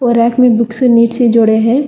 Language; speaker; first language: Hindi; non-native, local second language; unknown